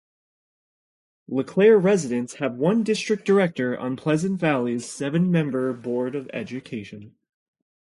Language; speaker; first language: English; native; English